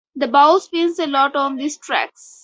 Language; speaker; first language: English; native; English